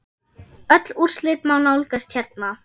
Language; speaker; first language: Icelandic; non-native, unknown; German